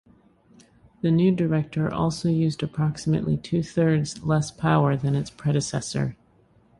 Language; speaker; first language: English; native; English